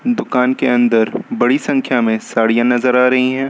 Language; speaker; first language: Hindi; native; Hindi